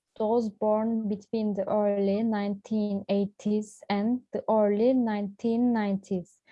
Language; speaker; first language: English; non-native, learner; Turkish